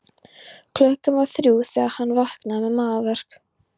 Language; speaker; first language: Icelandic; non-native, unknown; Polish